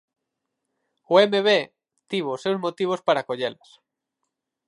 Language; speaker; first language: Galician; native; Galician